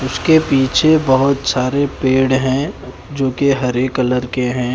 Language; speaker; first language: Hindi; native; Hindi